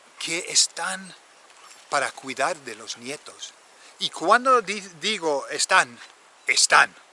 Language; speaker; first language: Spanish; non-native, fluent; English